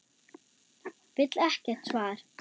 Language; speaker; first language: Icelandic; non-native, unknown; German